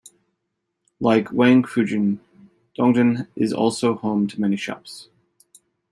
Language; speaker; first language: English; native; English